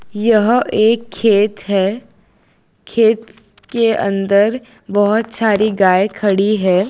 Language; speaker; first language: Hindi; non-native, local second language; Gujarati